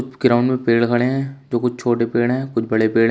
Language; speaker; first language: Hindi; native; Hindi